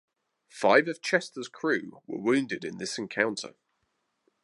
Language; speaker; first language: English; native; English